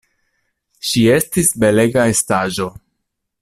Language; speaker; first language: Esperanto; non-native, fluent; Italian